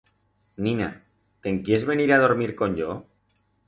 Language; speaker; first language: Aragonese; non-native, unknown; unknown